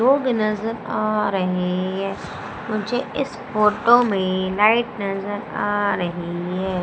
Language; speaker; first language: Hindi; native; Hindi